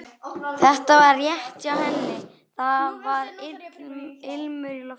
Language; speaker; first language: Icelandic; native; Icelandic